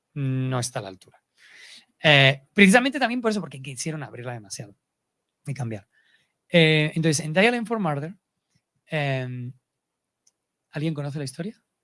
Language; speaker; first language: Spanish; native; Spanish